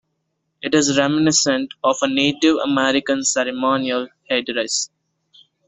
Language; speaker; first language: English; non-native, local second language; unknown